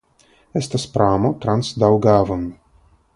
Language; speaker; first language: Esperanto; non-native, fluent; Russian